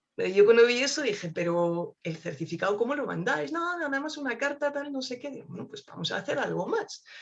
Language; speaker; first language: Spanish; non-native, fluent; French